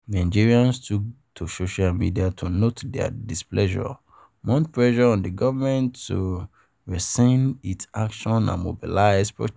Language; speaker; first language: English; non-native, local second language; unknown